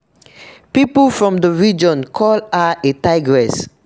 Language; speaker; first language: English; non-native, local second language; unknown